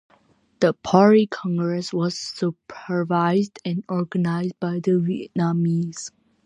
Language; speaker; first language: English; non-native, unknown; Georgian